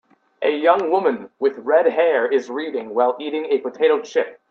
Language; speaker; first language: English; native; English